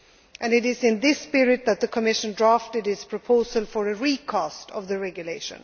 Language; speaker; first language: English; non-native, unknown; Swedish